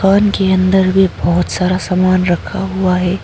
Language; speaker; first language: Hindi; non-native, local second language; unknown